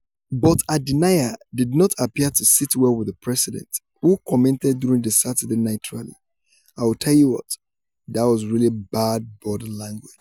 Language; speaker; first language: English; non-native, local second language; Yoruba